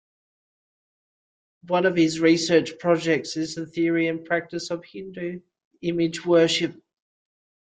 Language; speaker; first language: English; native; English